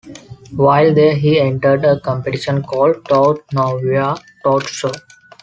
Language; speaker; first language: English; non-native, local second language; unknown